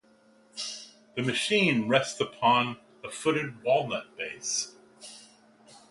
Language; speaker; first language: English; native; English